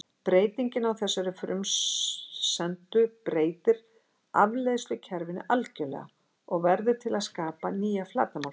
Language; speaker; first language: Icelandic; native; Icelandic